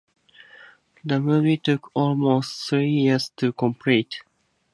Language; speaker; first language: English; native; English